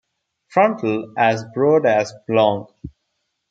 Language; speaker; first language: English; non-native, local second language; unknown